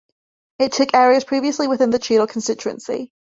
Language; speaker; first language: English; native; English